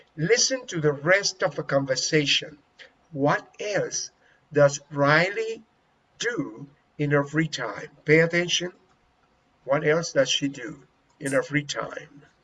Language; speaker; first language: English; non-native, fluent; Spanish